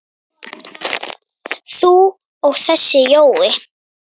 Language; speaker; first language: Icelandic; native; Icelandic